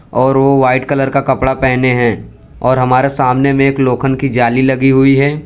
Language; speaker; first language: Hindi; non-native, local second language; Gujarati